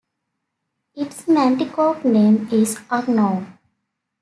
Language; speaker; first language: English; native; English